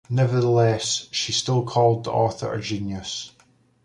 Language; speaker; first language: English; native; English